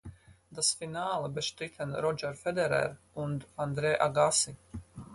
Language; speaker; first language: German; non-native, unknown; Latvian